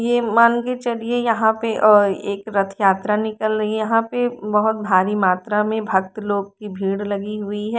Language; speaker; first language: Hindi; native; Hindi